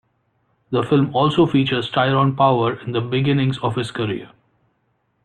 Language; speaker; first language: English; non-native, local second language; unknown